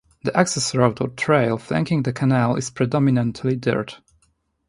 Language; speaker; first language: English; non-native, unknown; Polish